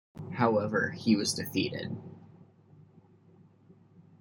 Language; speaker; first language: English; native; English